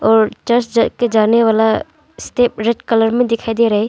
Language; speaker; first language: Hindi; non-native, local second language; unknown